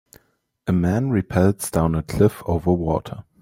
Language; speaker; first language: English; non-native, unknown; German